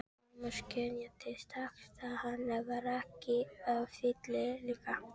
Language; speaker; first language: Icelandic; non-native, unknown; Filipino